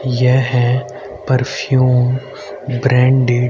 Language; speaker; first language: Hindi; native; Hindi